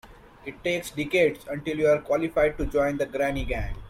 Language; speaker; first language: English; non-native, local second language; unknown